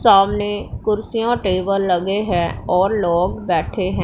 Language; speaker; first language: Hindi; non-native, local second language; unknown